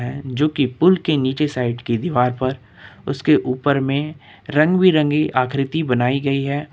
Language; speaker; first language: Hindi; native; Hindi